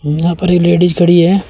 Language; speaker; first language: Hindi; native; Hindi